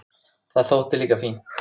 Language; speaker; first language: Icelandic; native; Icelandic